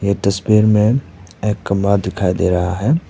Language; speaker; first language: Hindi; non-native, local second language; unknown